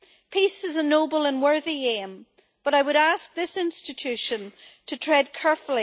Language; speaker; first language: English; native; English